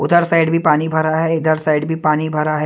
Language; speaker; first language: Hindi; native; Hindi